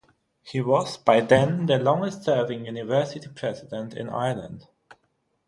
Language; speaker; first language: English; non-native, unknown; German